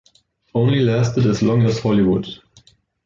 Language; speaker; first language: English; non-native, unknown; German